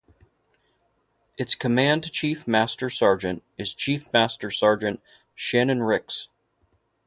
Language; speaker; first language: English; native; English